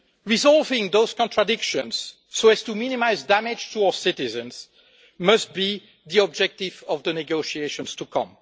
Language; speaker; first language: English; non-native, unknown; French